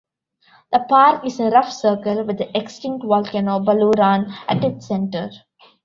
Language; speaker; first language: English; non-native, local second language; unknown